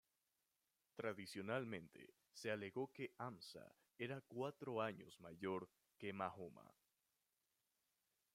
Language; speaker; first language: Spanish; native; Spanish